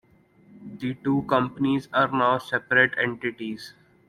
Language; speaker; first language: English; non-native, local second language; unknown